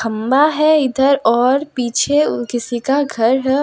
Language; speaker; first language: Hindi; non-native, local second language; Gujarati